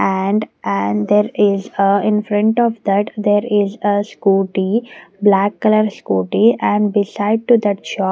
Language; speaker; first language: English; non-native, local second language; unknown